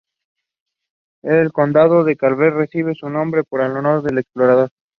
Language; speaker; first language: English; non-native, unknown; Spanish